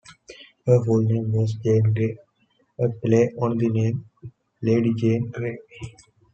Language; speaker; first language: English; non-native, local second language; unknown